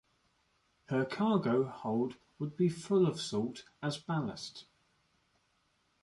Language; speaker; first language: English; native; English